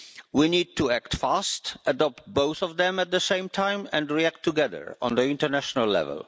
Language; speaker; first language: English; non-native, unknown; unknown